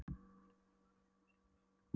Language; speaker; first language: Icelandic; non-native, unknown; Polish